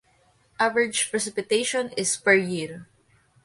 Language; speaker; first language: English; non-native, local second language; Filipino